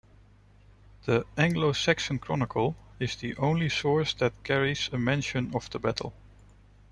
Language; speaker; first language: English; non-native, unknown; Dutch